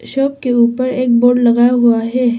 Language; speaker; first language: Hindi; non-native, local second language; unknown